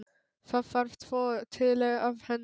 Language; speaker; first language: Icelandic; non-native, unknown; Polish